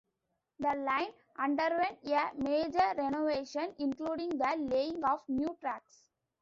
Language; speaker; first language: English; non-native, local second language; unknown